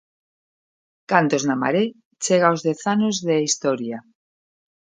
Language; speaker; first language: Galician; native; Galician